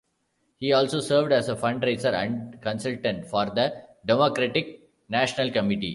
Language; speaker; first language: English; non-native, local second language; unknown